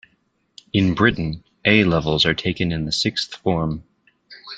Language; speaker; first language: English; native; English